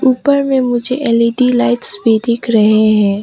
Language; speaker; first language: Hindi; non-native, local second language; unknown